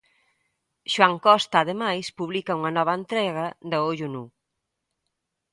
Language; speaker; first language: Galician; native; Galician